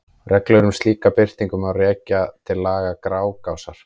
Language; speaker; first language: Icelandic; native; Icelandic